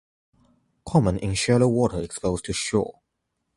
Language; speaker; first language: English; non-native, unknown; Chinese